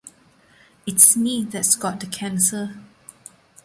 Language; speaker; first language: English; non-native, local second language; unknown